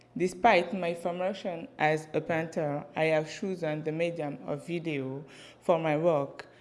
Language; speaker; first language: English; non-native, learner; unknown